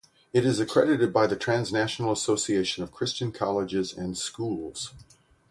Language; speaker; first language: English; native; English